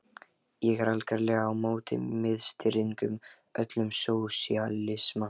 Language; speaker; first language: Icelandic; non-native, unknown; Lithuanian